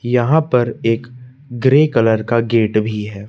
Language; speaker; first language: Hindi; native; Hindi